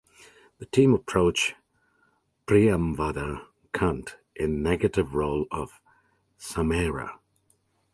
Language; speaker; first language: English; native; English